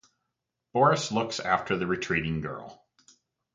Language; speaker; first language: English; native; English